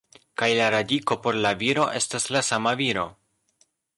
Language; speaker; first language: Esperanto; non-native, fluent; Polish